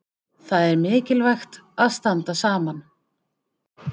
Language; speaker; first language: Icelandic; native; Icelandic